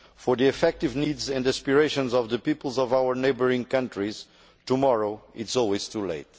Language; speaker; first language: English; non-native, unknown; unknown